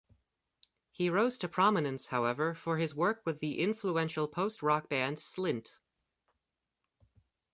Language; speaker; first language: English; native; English